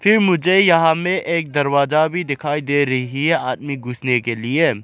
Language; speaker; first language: Hindi; non-native, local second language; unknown